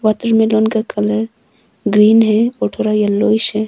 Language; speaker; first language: Hindi; non-native, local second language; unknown